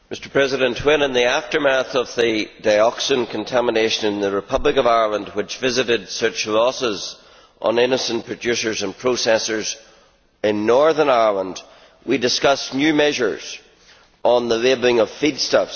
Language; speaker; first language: English; native; English